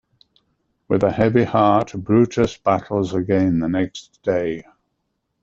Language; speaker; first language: English; native; English